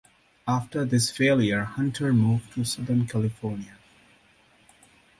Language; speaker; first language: English; non-native, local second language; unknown